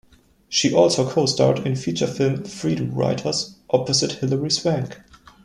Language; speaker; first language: English; non-native, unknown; German